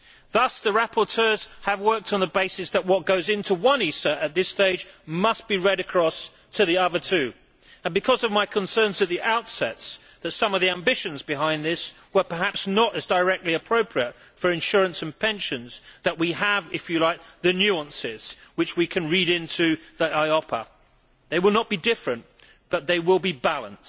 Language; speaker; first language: English; native; English